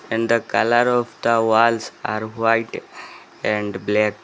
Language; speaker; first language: English; non-native, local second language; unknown